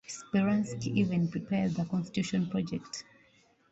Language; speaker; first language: English; non-native, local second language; Ganda